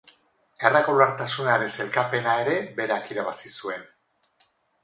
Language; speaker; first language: Basque; non-native, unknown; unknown